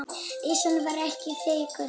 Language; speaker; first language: Icelandic; non-native, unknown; Polish